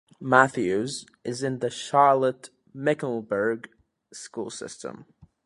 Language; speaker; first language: English; native; English